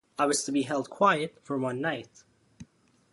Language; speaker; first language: English; native; English